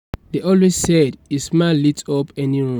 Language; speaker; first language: English; non-native, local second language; Yoruba